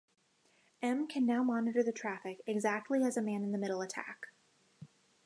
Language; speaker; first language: English; native; English